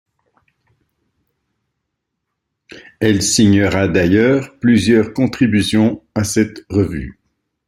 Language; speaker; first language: French; native; French